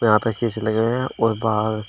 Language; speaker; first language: Hindi; native; Hindi